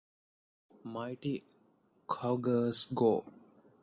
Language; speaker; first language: English; non-native, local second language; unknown